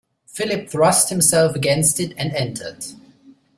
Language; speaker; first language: English; non-native, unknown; German